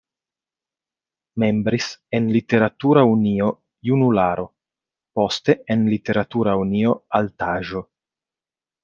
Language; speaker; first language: Esperanto; non-native, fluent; Italian